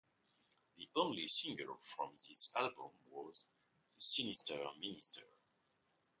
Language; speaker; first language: English; non-native, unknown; French